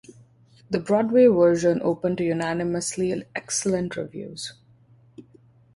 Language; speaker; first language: English; non-native, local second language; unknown